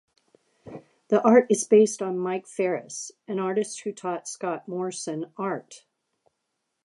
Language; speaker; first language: English; native; English